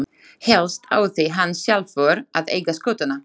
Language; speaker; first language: Icelandic; non-native, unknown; Slovak